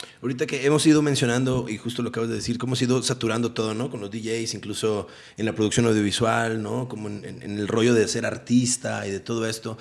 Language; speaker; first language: Spanish; native; Spanish